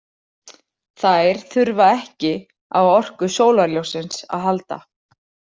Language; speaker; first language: Icelandic; native; Icelandic